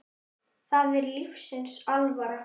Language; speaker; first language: Icelandic; native; Icelandic